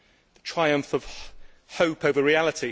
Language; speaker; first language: English; native; English